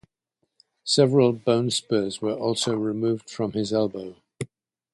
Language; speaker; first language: English; native; English